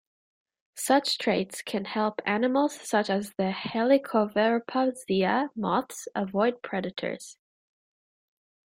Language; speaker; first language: English; native; English